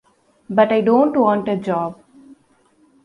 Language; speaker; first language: English; non-native, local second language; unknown